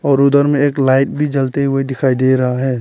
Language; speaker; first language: Hindi; early bilingual, other home language; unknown